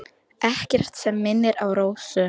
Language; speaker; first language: Icelandic; non-native, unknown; Polish